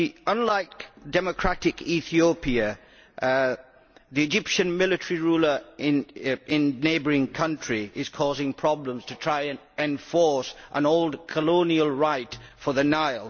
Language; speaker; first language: English; native; English